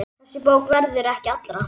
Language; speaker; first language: Icelandic; native; Icelandic